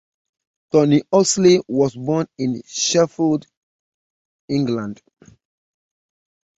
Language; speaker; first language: English; native; English